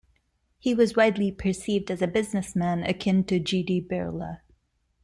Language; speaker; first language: English; non-native, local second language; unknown